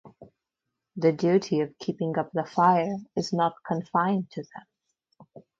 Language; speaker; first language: English; non-native, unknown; Russian